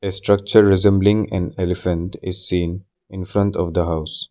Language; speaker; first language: English; non-native, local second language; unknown